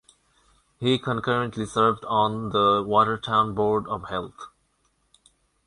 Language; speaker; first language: English; non-native, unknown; Bangla